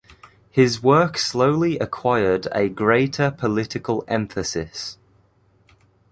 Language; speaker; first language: English; native; English